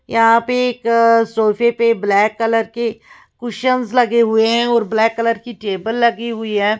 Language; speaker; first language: Hindi; native; Hindi